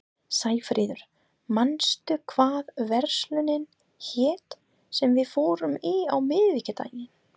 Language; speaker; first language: Icelandic; non-native, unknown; English